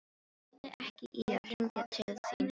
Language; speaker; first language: Icelandic; non-native, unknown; Filipino